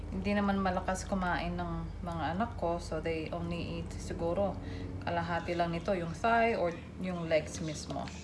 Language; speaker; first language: Filipino; non-native, local second language; Pampanga